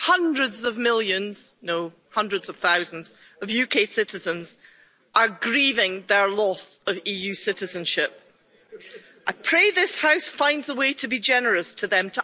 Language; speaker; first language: English; native; English